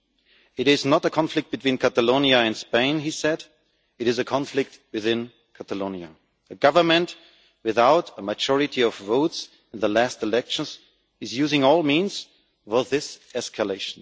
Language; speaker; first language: English; non-native, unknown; German